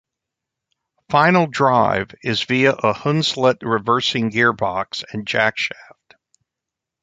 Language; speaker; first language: English; native; English